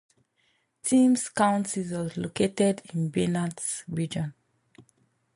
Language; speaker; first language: English; non-native, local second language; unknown